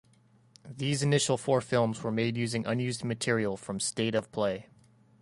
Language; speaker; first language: English; native; English